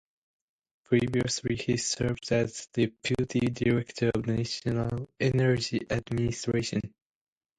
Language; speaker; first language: English; non-native, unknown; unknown